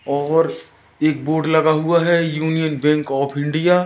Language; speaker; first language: Hindi; native; Hindi